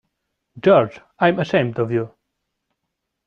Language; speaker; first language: English; non-native, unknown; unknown